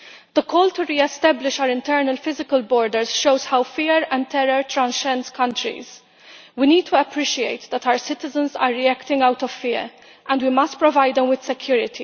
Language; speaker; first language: English; non-native, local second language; Maltese